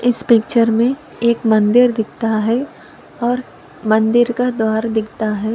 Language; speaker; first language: Hindi; non-native, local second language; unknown